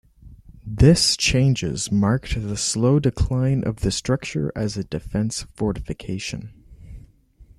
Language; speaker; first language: English; native; English